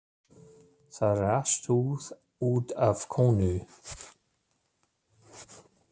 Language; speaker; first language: Icelandic; non-native, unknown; German